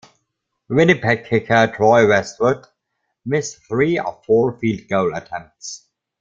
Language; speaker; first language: English; non-native, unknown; German